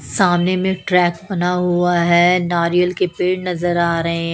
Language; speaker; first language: Hindi; native; Hindi